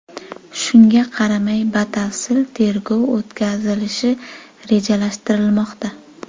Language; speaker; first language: Uzbek; native; Uzbek